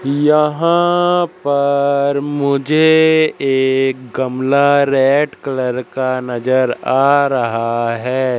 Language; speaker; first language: Hindi; native; Hindi